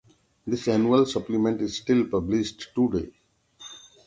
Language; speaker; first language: English; non-native, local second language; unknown